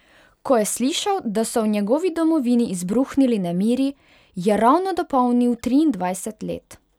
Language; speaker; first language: Slovenian; non-native, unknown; Hungarian